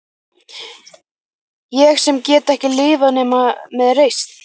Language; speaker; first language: Icelandic; native; Icelandic